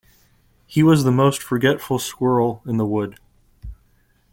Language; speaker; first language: English; native; English